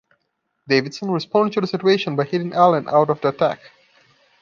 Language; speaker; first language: English; non-native, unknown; Portuguese